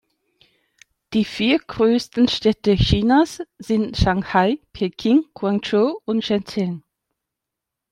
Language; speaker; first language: German; native; German